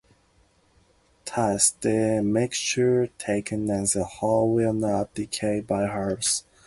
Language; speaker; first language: English; non-native, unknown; Japanese